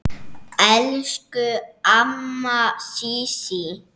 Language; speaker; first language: Icelandic; native; Icelandic